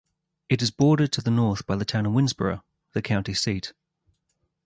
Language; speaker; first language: English; native; English